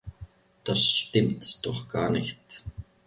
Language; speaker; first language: German; non-native, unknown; Finnish